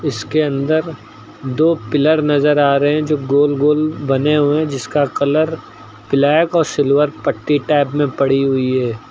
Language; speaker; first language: Hindi; native; Hindi